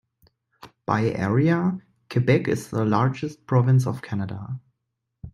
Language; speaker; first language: English; non-native, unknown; German